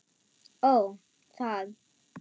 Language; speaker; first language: Icelandic; non-native, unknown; German